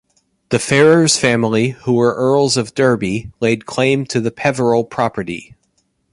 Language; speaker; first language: English; native; English